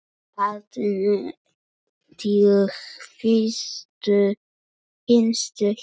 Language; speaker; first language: Icelandic; non-native, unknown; Polish